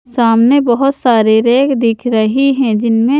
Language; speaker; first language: Hindi; native; Hindi